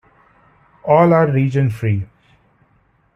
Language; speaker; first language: English; non-native, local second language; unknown